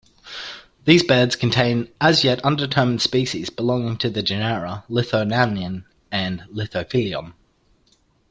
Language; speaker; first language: English; native; English